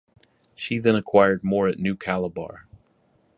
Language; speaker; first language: English; native; English